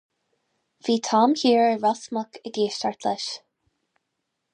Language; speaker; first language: Irish; non-native, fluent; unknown